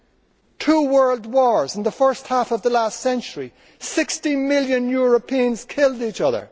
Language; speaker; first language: English; native; English